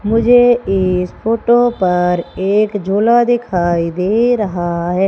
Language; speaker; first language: Hindi; native; Hindi